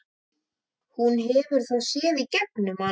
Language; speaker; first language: Icelandic; native; Icelandic